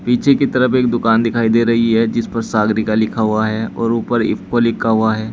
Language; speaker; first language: Hindi; native; Hindi